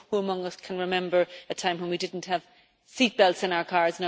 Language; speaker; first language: English; native; English